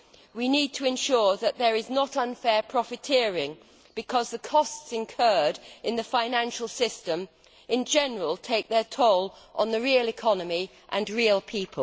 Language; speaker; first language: English; native; English